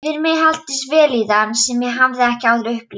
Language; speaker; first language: Icelandic; non-native, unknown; Polish